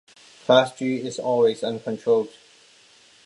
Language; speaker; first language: English; non-native, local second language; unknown